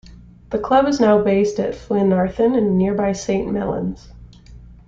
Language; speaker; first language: English; native; English